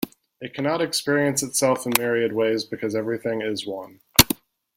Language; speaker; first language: English; native; English